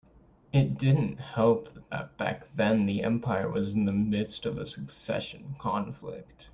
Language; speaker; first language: English; native; English